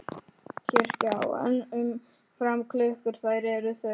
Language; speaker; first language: Icelandic; non-native, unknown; Polish